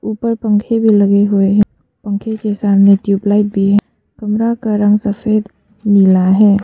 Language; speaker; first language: Hindi; non-native, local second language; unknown